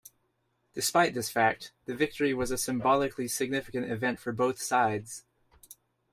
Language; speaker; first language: English; native; English